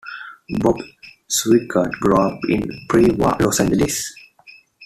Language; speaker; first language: English; non-native, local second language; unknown